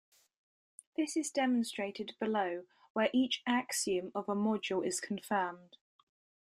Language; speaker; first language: English; native; English